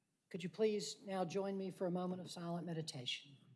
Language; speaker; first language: English; native; English